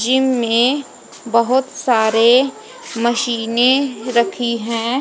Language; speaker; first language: Hindi; native; Hindi